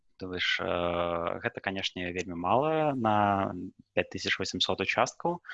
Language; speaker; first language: Belarusian; non-native, local second language; Russian